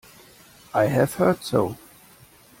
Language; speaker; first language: English; non-native, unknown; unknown